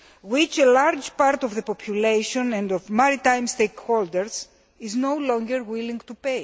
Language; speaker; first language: English; non-native, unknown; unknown